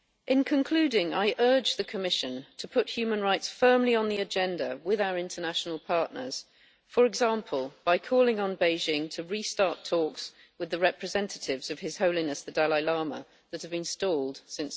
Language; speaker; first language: English; native; English